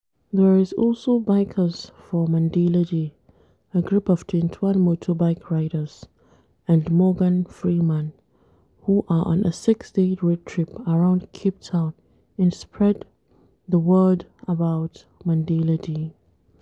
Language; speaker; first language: English; non-native, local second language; Hausa